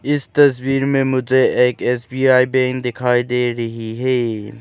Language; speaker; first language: Hindi; non-native, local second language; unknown